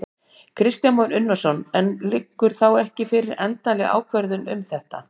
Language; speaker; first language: Icelandic; native; Icelandic